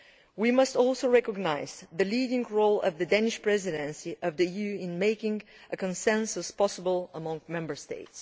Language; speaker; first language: English; non-native, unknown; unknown